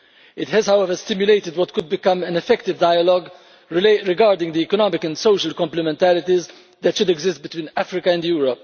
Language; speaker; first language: English; non-native, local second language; Maltese